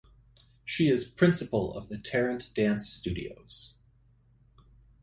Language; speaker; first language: English; native; English